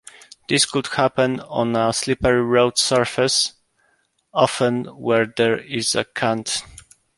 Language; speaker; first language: English; non-native, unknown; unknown